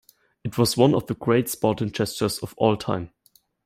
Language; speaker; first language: English; non-native, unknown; German